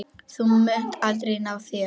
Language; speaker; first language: Icelandic; non-native, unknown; Polish